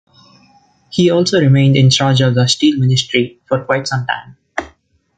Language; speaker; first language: English; non-native, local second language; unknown